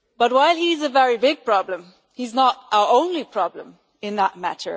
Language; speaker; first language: English; non-native, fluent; German